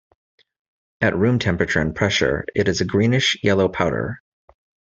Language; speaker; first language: English; native; English